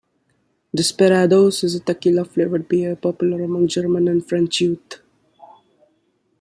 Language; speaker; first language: English; non-native, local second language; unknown